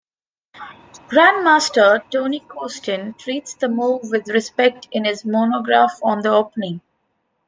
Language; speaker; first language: English; non-native, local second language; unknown